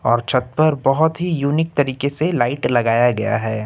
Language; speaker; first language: Hindi; native; Hindi